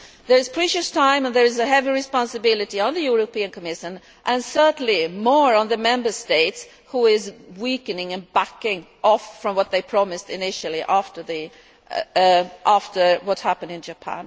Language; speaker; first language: English; non-native, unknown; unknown